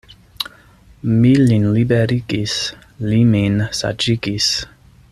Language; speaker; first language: Esperanto; non-native, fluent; English